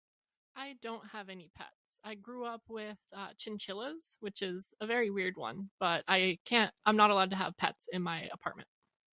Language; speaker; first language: English; native; English